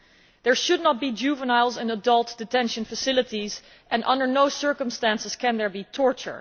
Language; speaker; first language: English; non-native, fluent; Dutch